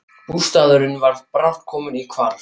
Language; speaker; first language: Icelandic; non-native, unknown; German